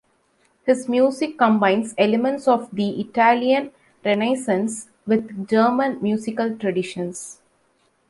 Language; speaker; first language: English; non-native, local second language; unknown